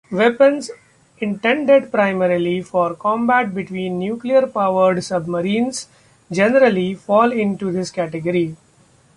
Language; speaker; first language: English; non-native, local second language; Marathi